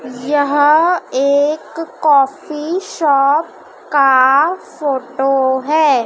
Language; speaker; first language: Hindi; native; Hindi